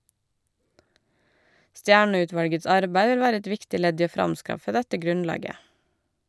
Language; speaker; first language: Norwegian; native; Norwegian